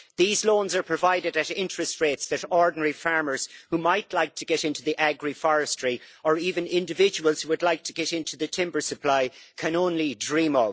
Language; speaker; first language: English; native; English